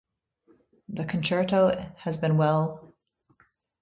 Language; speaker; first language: English; native; English